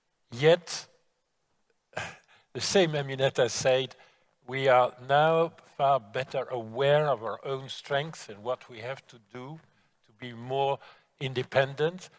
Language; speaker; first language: English; non-native, fluent; French